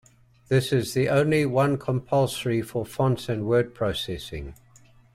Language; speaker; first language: English; native; English